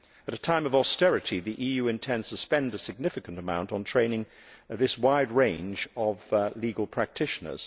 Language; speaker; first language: English; native; English